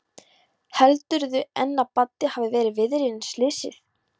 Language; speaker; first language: Icelandic; non-native, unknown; Polish